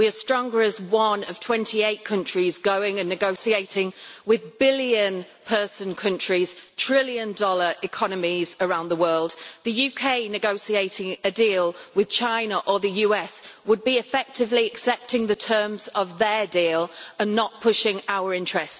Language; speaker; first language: English; native; English